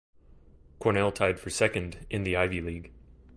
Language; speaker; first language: English; native; English